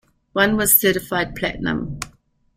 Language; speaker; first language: English; native; English